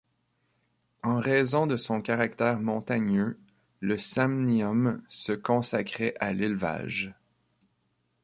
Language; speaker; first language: French; native; French